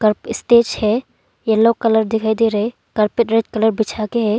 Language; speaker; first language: Hindi; non-native, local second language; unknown